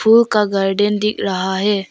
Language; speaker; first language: Hindi; non-native, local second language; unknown